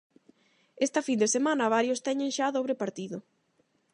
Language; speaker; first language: Galician; non-native, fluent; Spanish